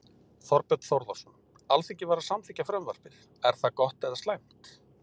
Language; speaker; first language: Icelandic; native; Icelandic